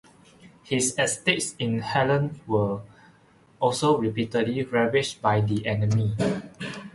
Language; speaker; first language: English; non-native, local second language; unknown